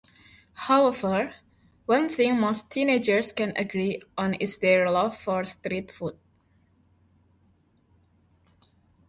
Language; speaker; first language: English; non-native, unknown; Indonesian